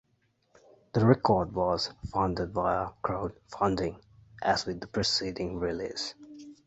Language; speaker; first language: English; native; English